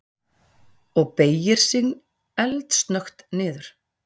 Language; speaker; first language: Icelandic; native; Icelandic